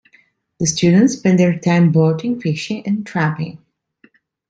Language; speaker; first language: English; non-native, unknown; Italian